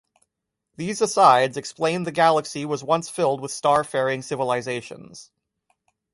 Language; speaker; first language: English; native; English